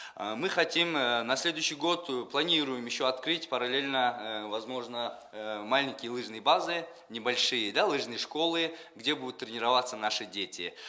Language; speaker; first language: Russian; non-native, local second language; Kyrgyz